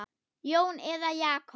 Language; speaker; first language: Icelandic; non-native, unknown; German